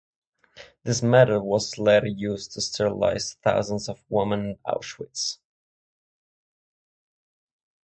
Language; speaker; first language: English; non-native, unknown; Czech